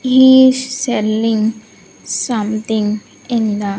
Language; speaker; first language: English; non-native, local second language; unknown